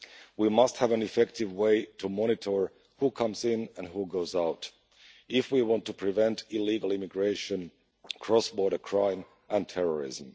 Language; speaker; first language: English; non-native, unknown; Finnish